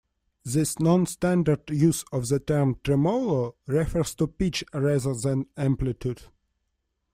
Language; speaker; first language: English; non-native, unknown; Russian